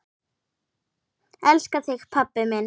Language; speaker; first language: Icelandic; native; Icelandic